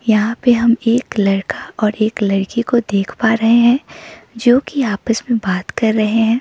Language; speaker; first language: Hindi; non-native, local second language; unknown